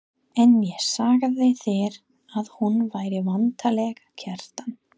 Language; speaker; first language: Icelandic; non-native, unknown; English